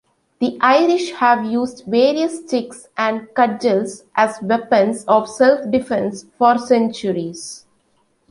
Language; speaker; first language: English; non-native, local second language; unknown